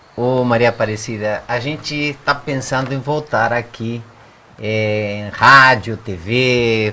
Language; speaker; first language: Portuguese; non-native, fluent; Spanish